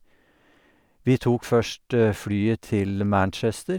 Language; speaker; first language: Norwegian; native; Norwegian